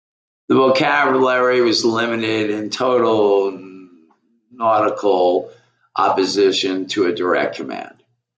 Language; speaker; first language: English; native; English